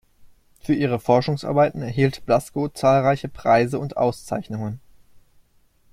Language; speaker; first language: German; native; German